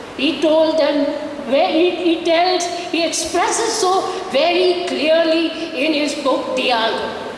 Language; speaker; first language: English; non-native, local second language; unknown